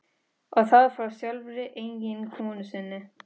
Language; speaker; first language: Icelandic; non-native, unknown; Spanish